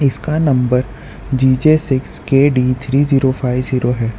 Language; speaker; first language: Hindi; non-native, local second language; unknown